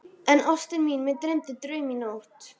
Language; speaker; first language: Icelandic; native; Icelandic